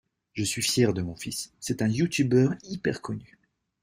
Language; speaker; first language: French; native; French